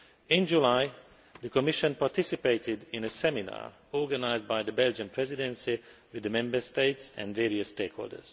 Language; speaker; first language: English; non-native, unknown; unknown